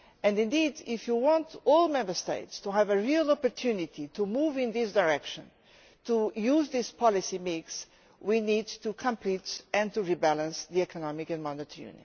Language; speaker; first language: English; non-native, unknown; Portuguese